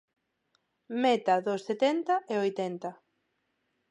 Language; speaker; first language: Galician; non-native, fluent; Spanish